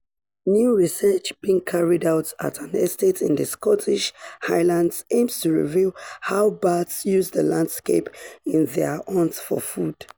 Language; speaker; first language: English; non-native, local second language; Yoruba